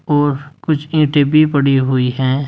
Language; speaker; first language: Hindi; native; Hindi